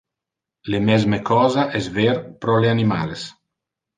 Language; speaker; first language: Interlingua; non-native, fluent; Italian